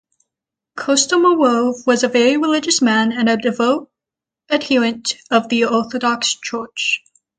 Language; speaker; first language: English; native; English